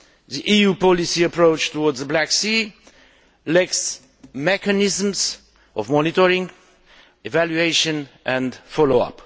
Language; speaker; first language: English; non-native, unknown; Romanian